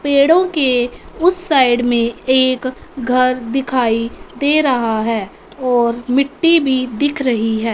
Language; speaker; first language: Hindi; non-native, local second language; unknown